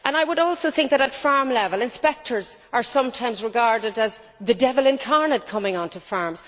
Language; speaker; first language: English; native; English